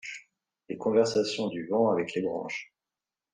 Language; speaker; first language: French; native; French